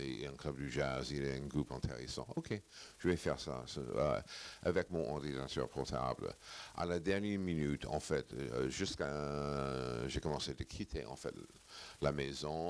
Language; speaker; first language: French; non-native, fluent; English